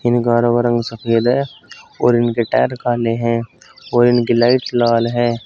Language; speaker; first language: Hindi; native; Hindi